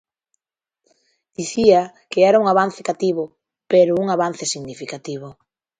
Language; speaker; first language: Galician; native; Galician